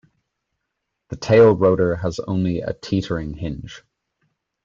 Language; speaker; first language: English; native; English